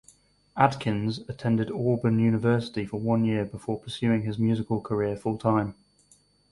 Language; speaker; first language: English; native; English